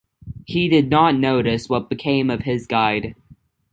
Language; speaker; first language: English; native; English